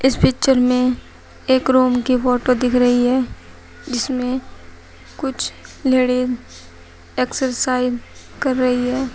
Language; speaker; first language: Hindi; native; Hindi